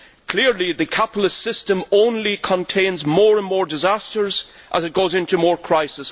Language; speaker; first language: English; native; English